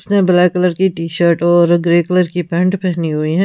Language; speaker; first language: Hindi; non-native, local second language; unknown